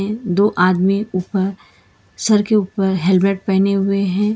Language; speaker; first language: Hindi; non-native, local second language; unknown